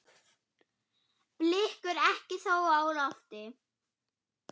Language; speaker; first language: Icelandic; non-native, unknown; German